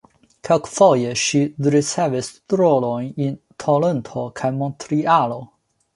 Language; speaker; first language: Esperanto; non-native, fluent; Chinese